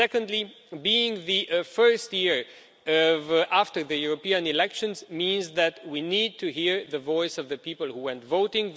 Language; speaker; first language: English; non-native, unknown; Romanian